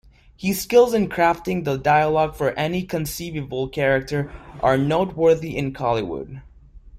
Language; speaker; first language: English; non-native, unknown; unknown